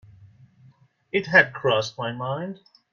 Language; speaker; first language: English; native; English